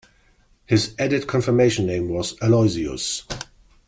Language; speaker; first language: English; non-native, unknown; German